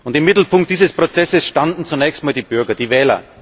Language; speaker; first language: German; native; German